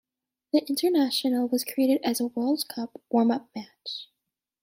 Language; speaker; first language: English; native; English